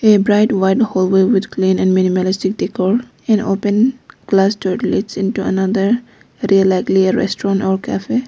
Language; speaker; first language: English; non-native, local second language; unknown